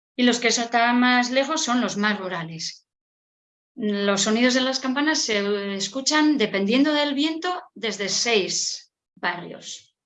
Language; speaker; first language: Spanish; non-native, local second language; Basque